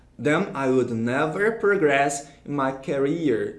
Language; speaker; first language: English; non-native, fluent; Portuguese